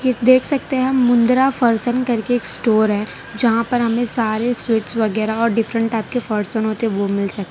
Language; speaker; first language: Hindi; non-native, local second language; Gujarati